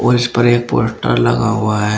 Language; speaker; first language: Hindi; native; Hindi